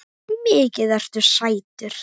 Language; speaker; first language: Icelandic; native; Icelandic